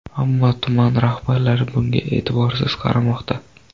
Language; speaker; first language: Uzbek; non-native, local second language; Kara-Kalpak